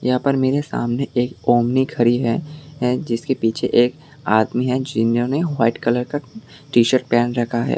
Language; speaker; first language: Hindi; non-native, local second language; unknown